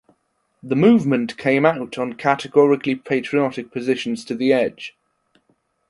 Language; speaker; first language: English; non-native, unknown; German